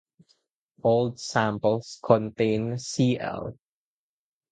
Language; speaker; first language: English; non-native, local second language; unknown